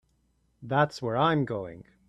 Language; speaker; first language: English; native; English